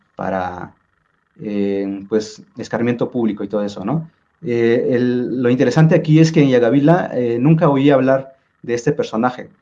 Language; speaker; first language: Spanish; non-native, local second language; Zapotec